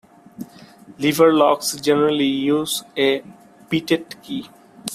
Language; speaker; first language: English; non-native, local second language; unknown